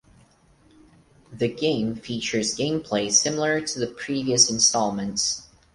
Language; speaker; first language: English; non-native, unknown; Portuguese